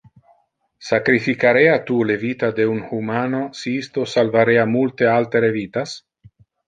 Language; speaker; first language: Interlingua; non-native, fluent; Italian